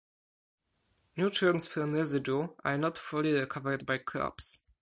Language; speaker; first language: English; non-native, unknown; Polish